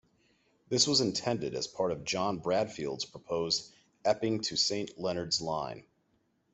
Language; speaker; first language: English; native; English